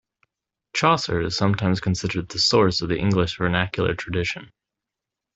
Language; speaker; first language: English; native; English